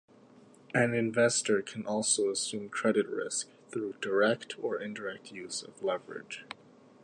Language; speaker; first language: English; native; English